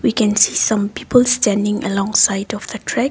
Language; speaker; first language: English; non-native, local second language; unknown